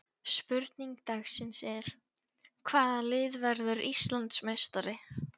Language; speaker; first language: Icelandic; non-native, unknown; Polish